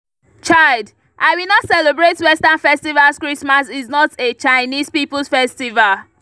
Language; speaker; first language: English; non-native, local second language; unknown